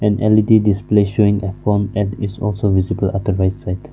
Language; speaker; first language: English; non-native, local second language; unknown